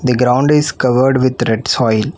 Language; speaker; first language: English; non-native, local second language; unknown